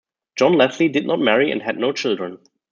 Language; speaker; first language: English; non-native, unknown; German